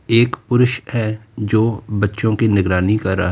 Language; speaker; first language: Hindi; native; Hindi